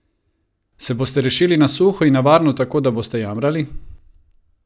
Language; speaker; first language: Slovenian; non-native, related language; Croatian